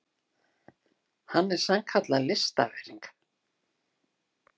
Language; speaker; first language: Icelandic; native; Icelandic